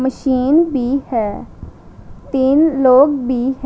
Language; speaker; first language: Hindi; non-native, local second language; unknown